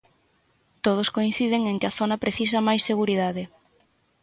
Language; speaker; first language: Galician; native; Galician